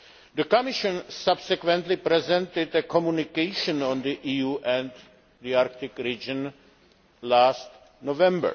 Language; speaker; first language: English; non-native, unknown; Czech